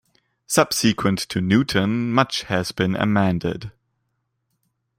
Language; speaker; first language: English; non-native, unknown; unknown